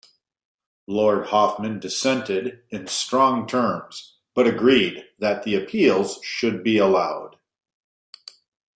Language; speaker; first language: English; native; English